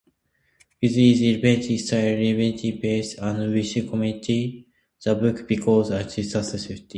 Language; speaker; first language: English; non-native, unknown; Japanese